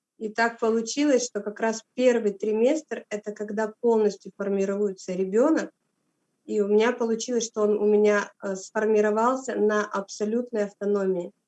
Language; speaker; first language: Russian; native; Russian